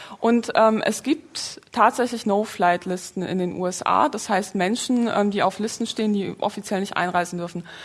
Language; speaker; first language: German; early bilingual, other home language; Polish